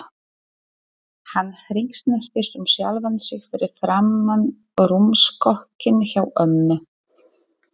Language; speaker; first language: Icelandic; non-native, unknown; Polish